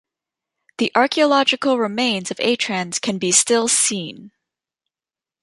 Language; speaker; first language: English; native; English